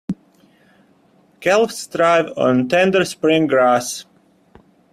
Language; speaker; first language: English; native; English